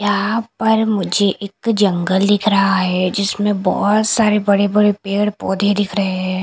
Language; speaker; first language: Hindi; non-native, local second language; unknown